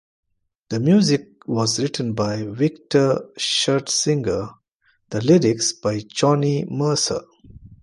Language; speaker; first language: English; non-native, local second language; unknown